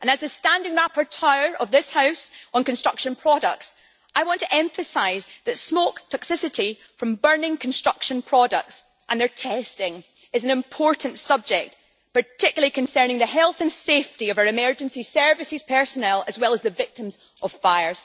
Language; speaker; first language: English; native; English